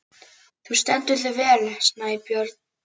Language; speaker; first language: Icelandic; native; Icelandic